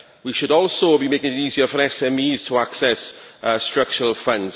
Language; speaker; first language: English; native; English